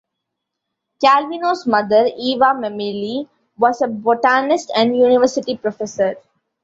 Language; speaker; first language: English; non-native, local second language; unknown